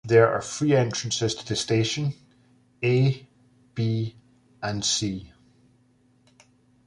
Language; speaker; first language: English; native; English